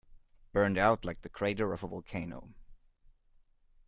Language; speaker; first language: English; non-native, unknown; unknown